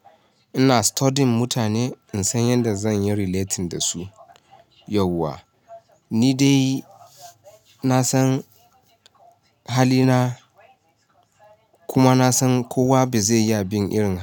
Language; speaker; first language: Hausa; non-native, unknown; Yoruba